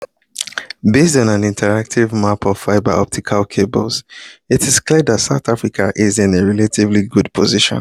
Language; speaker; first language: English; non-native, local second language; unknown